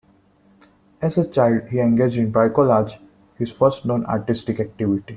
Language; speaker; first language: English; non-native, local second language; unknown